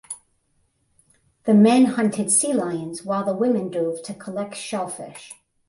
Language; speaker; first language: English; native; English